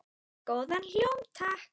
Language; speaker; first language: Icelandic; native; Icelandic